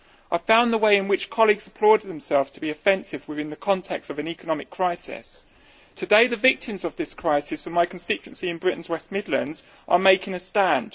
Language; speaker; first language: English; native; English